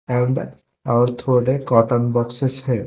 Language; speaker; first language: Hindi; non-native, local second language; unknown